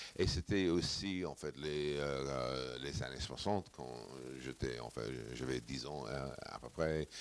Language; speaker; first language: French; non-native, fluent; English